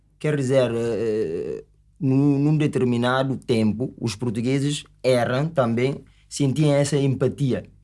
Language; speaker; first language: Portuguese; non-native, local second language; Upper Guinea Crioulo